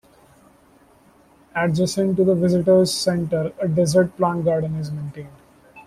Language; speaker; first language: English; non-native, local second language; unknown